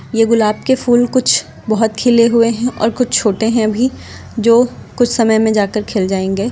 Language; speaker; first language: Hindi; native; Hindi